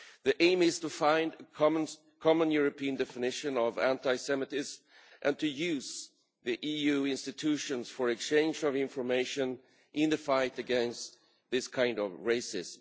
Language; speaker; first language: English; non-native, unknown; Swedish